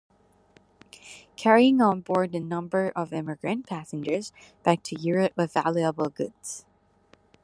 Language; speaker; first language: English; non-native, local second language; Cantonese